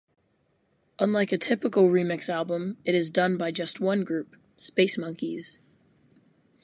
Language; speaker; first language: English; native; English